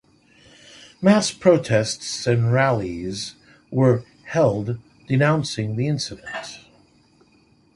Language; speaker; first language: English; native; English